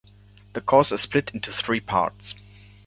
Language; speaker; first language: English; non-native, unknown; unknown